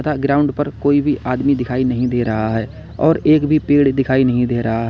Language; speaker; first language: Hindi; native; Hindi